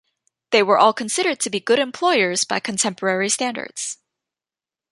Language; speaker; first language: English; native; English